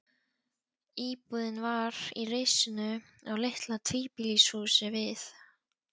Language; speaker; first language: Icelandic; non-native, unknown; Polish